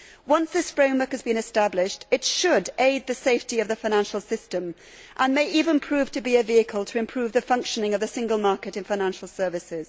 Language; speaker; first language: English; native; English